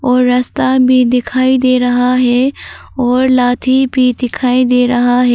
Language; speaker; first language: Hindi; non-native, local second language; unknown